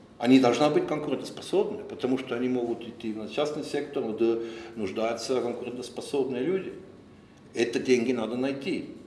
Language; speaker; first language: Russian; non-native, fluent; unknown